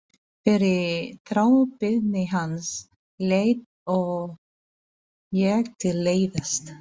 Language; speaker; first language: Icelandic; non-native, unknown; Filipino